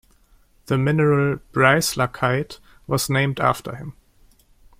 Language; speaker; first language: English; non-native, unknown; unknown